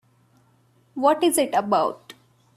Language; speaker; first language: English; non-native, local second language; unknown